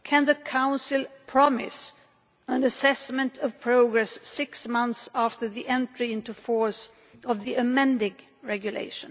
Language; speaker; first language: English; non-native, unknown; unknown